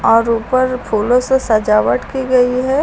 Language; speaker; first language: Hindi; native; Hindi